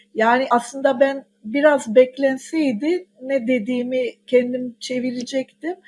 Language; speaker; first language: Turkish; non-native, local second language; Armenian